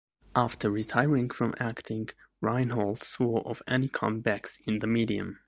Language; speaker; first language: English; native; English